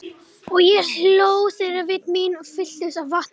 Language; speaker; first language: Icelandic; non-native, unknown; Romanian